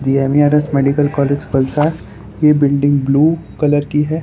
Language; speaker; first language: Hindi; non-native, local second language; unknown